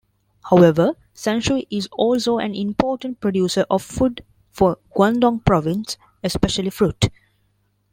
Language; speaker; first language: English; non-native, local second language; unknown